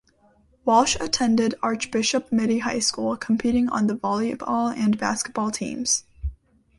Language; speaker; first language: English; native; English